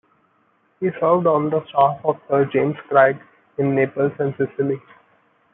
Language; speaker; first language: English; non-native, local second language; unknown